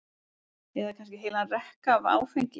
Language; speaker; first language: Icelandic; native; Icelandic